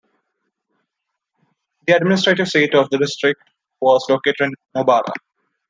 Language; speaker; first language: English; non-native, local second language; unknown